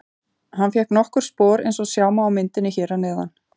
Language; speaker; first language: Icelandic; native; Icelandic